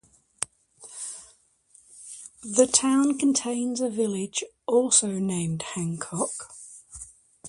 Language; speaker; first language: English; native; English